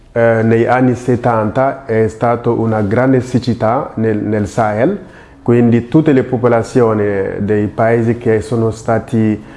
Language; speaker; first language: Italian; non-native, fluent; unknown